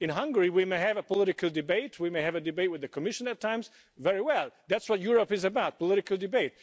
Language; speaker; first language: English; non-native, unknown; Hungarian